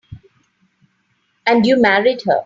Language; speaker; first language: English; non-native, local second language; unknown